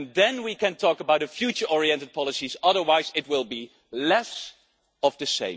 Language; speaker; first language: English; non-native, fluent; Dutch